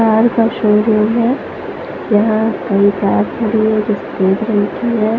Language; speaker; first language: Hindi; non-native, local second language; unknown